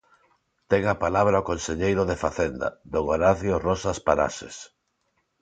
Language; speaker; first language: Galician; non-native, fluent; Spanish